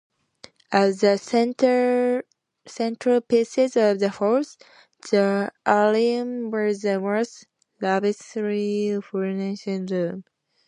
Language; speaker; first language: English; native; English